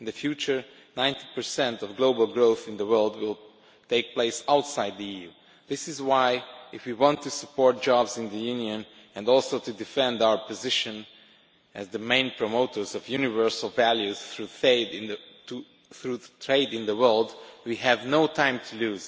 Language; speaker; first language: English; non-native, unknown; Romanian